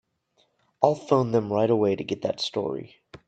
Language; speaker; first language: English; native; English